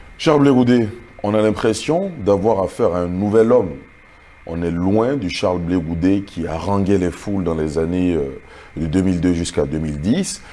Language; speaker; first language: French; non-native, local second language; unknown